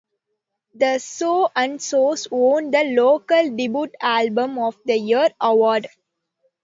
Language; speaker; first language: English; non-native, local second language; Tamil